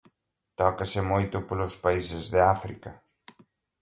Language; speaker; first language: Galician; native; Galician